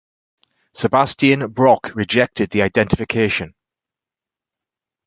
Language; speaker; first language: English; native; English